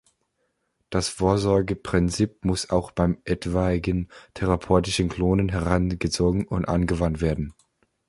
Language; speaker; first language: German; non-native, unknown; English